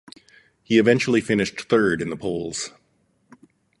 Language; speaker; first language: English; native; English